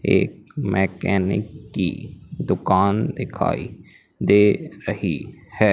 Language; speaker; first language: Hindi; native; Hindi